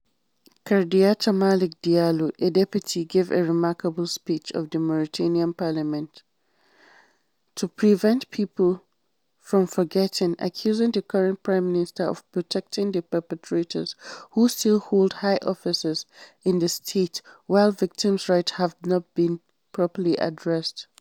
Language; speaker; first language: English; non-native, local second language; Hausa